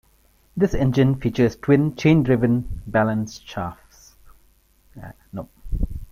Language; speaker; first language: English; non-native, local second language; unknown